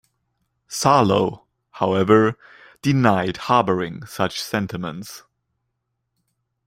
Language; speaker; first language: English; non-native, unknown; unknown